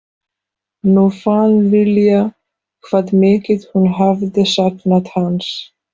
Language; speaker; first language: Icelandic; non-native, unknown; Polish